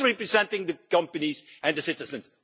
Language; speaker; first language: English; non-native, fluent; Dutch